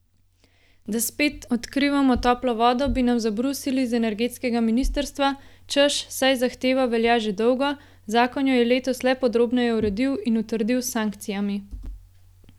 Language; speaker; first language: Slovenian; native; Slovenian